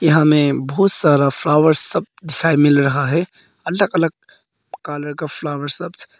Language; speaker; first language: Hindi; early bilingual, other home language; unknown